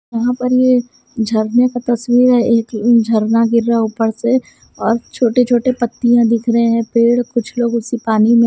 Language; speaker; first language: Hindi; non-native, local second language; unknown